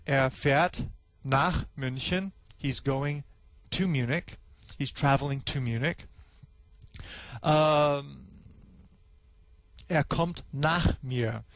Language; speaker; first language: German; non-native, fluent; English